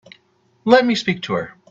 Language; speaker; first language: English; native; English